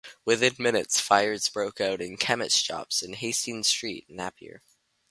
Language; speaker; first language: English; native; English